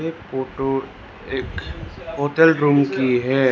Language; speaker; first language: Hindi; non-native, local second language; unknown